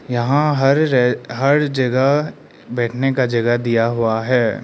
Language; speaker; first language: Hindi; non-native, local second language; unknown